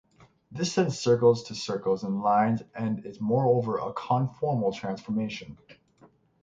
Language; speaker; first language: English; native; English